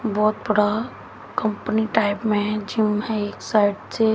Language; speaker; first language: Hindi; native; Hindi